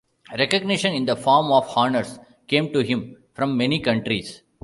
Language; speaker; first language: English; non-native, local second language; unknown